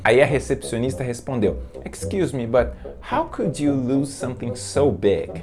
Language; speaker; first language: English; non-native, fluent; Portuguese